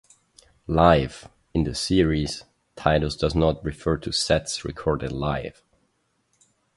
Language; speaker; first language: English; non-native, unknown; German